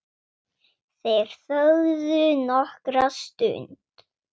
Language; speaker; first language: Icelandic; non-native, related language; Swedish